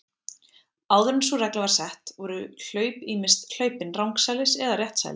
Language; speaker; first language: Icelandic; native; Icelandic